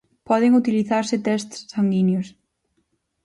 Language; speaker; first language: Galician; native; Galician